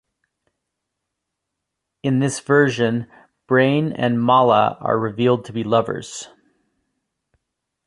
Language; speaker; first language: English; native; English